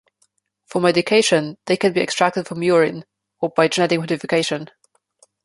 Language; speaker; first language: English; non-native, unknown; Slovenian